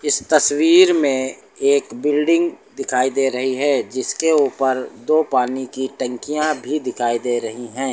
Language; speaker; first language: Hindi; native; Hindi